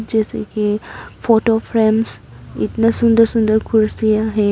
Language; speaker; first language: Hindi; non-native, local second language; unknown